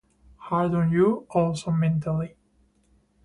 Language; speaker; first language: English; non-native, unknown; Spanish